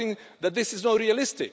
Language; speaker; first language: English; non-native, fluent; Czech